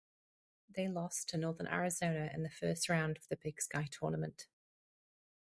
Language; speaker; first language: English; native; English